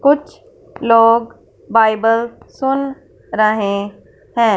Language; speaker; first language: Hindi; non-native, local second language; Punjabi